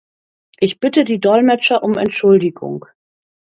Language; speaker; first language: German; native; German